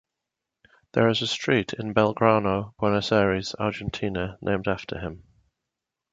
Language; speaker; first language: English; native; English